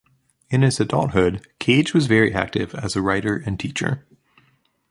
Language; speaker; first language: English; native; English